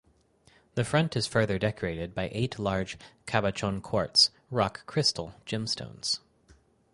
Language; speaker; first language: English; native; English